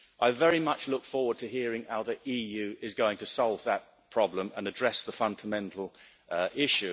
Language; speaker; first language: English; native; English